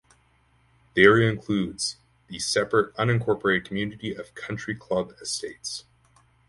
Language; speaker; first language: English; native; English